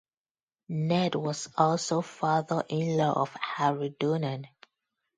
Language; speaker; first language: English; non-native, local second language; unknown